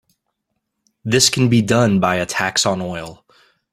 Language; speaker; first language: English; native; English